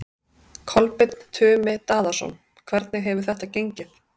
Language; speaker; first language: Icelandic; native; Icelandic